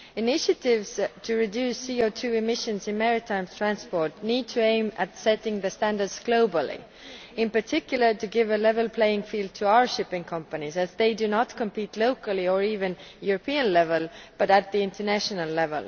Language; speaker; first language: English; non-native, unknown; Estonian